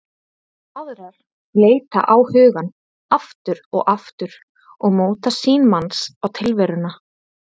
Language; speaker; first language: Icelandic; native; Icelandic